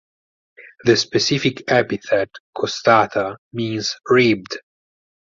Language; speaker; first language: English; non-native, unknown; Italian